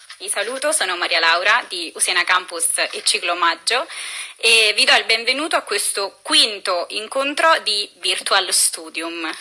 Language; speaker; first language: Italian; native; Italian